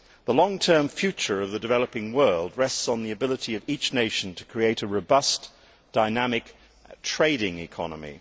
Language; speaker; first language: English; native; English